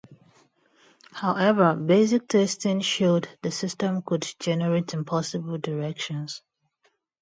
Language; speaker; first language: English; non-native, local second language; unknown